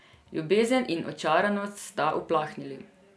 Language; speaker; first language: Slovenian; non-native, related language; Serbian